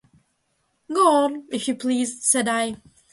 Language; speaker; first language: English; non-native, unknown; Russian